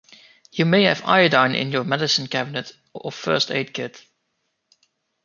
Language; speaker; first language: English; native; English